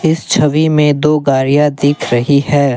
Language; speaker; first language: Hindi; non-native, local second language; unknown